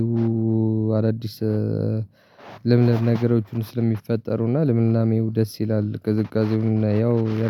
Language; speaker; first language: Amharic; non-native, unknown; Tigrinya